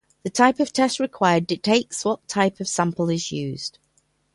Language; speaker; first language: English; native; English